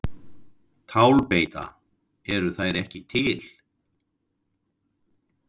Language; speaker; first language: Icelandic; native; Icelandic